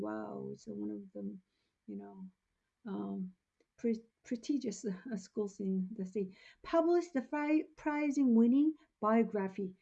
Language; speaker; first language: English; non-native, fluent; Korean